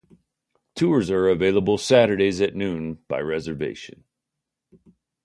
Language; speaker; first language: English; native; English